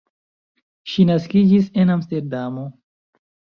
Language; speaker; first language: Esperanto; non-native, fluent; Chinese